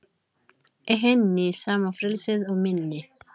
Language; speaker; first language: Icelandic; non-native, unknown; Filipino